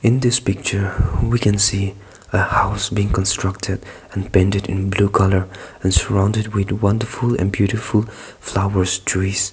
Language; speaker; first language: English; non-native, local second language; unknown